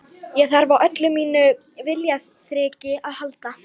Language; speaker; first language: Icelandic; non-native, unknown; Lithuanian